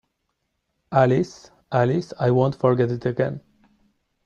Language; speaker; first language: English; non-native, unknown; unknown